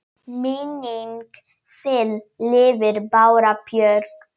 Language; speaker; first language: Icelandic; non-native, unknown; Polish